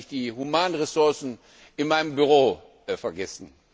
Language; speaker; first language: German; non-native, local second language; Luxembourgish